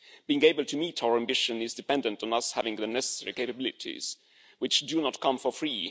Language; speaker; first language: English; non-native, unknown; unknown